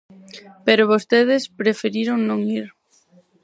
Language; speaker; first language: Galician; non-native, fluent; Spanish